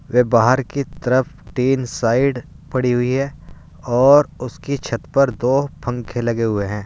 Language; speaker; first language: Hindi; native; Hindi